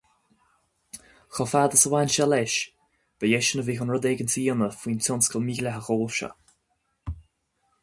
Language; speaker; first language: Irish; native; Irish